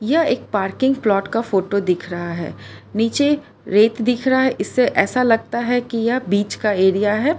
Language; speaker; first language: Hindi; non-native, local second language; Gujarati